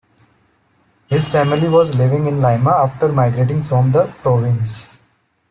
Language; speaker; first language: English; non-native, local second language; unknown